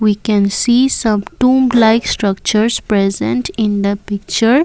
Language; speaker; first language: English; non-native, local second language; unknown